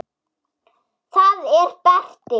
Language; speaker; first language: Icelandic; non-native, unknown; German